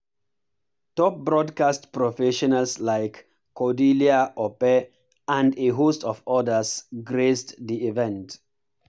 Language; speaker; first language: English; non-native, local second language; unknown